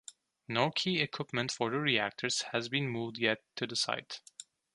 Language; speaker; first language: English; non-native, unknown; Turkish